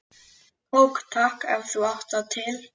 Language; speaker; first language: Icelandic; native; Icelandic